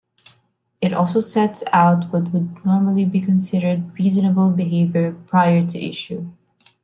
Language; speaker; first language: English; non-native, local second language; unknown